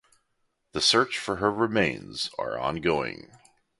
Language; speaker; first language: English; native; English